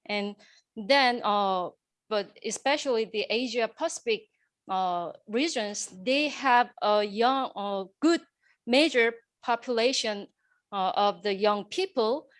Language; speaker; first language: English; non-native, fluent; Korean